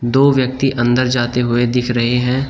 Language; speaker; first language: Hindi; native; Hindi